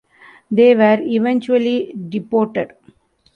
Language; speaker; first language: English; non-native, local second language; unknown